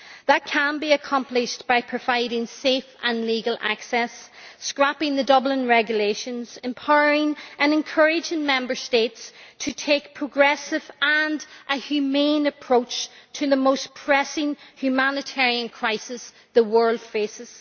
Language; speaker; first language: English; native; English